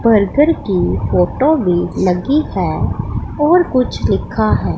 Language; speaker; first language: Hindi; non-native, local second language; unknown